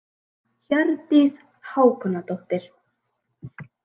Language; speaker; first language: Icelandic; native; Icelandic